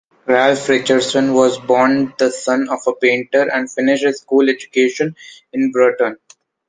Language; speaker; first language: English; non-native, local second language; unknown